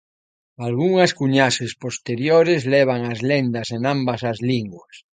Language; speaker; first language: Galician; native; Galician